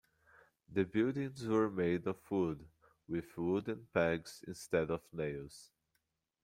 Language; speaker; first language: English; non-native, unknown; Portuguese